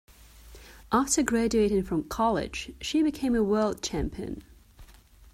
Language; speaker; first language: English; non-native, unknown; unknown